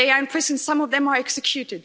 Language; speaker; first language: English; non-native, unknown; German